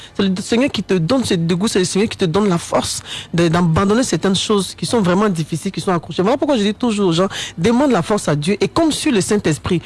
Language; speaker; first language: French; non-native, local second language; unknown